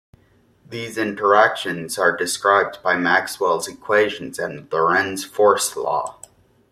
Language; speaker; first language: English; native; English